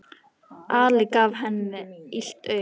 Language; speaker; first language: Icelandic; native; Icelandic